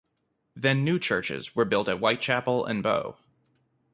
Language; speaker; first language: English; native; English